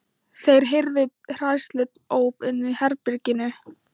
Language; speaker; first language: Icelandic; non-native, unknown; Thai